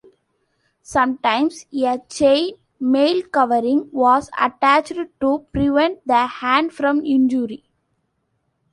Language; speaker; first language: English; non-native, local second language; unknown